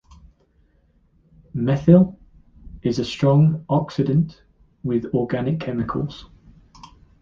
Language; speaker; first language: English; native; English